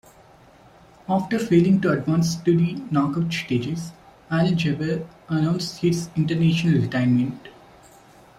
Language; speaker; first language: English; non-native, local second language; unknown